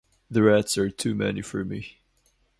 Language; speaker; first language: English; non-native, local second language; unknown